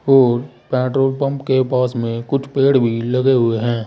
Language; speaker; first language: Hindi; native; Hindi